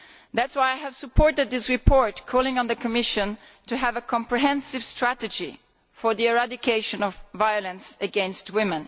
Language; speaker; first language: English; non-native, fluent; Italian